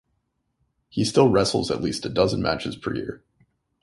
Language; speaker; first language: English; native; English